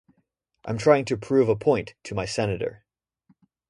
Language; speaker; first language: English; native; English